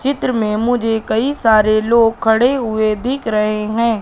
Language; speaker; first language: Hindi; native; Hindi